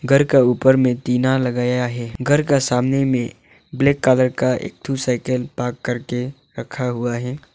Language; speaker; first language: Hindi; non-native, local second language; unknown